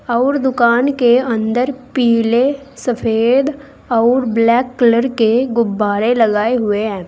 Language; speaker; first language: Hindi; native; Hindi